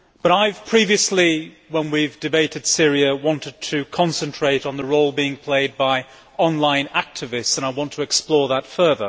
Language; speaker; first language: English; native; English